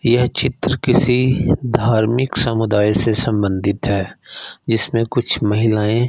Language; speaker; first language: Hindi; non-native, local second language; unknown